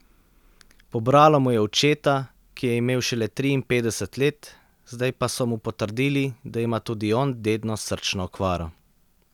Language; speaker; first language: Slovenian; native; Slovenian